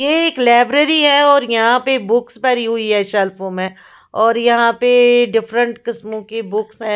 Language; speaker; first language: Hindi; non-native, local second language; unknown